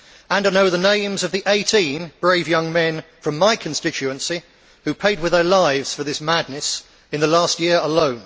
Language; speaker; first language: English; native; English